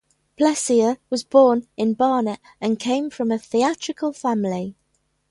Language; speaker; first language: English; native; English